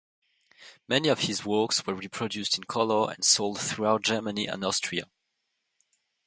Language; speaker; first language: English; non-native, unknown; French